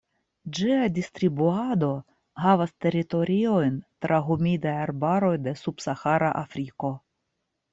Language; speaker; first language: Esperanto; non-native, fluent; Russian